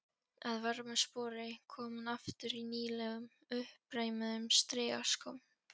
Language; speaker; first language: Icelandic; non-native, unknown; Polish